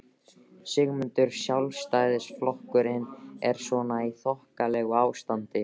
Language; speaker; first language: Icelandic; native; Icelandic